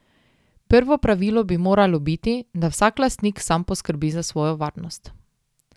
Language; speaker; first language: Slovenian; native; Slovenian